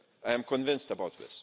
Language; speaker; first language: English; non-native, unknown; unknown